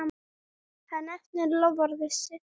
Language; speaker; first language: Icelandic; native; Icelandic